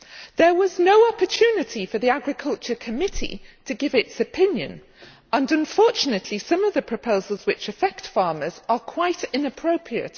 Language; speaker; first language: English; native; English